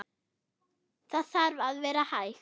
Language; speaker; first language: Icelandic; non-native, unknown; German